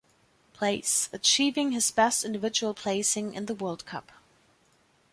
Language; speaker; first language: English; non-native, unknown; German